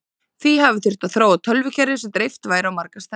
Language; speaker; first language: Icelandic; native; Icelandic